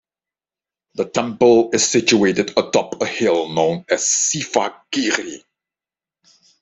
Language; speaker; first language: English; non-native, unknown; Dutch